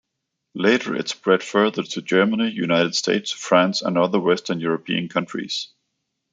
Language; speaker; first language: English; non-native, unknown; Danish